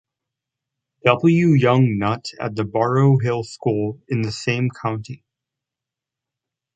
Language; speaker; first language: English; native; English